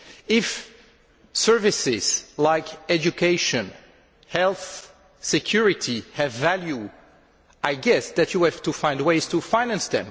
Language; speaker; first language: English; non-native, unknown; French